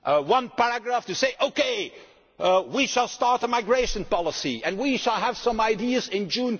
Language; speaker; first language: English; non-native, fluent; Dutch